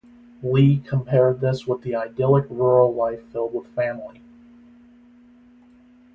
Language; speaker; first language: English; native; English